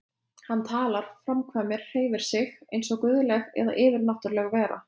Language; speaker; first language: Icelandic; non-native, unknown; Lithuanian